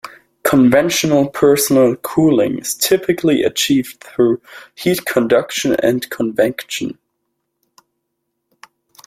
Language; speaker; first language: English; non-native, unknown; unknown